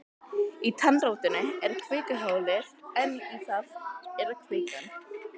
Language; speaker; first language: Icelandic; native; Icelandic